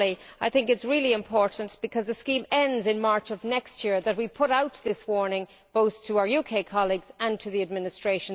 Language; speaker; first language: English; native; English